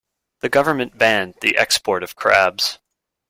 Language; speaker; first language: English; native; English